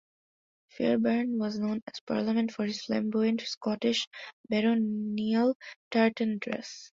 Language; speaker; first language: English; non-native, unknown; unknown